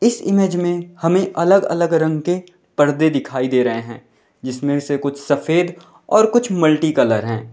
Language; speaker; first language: Hindi; native; Hindi